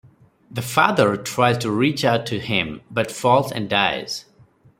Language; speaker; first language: English; non-native, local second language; Odia